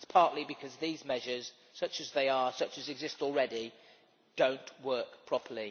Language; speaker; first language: English; native; English